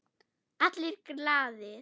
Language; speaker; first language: Icelandic; non-native, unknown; German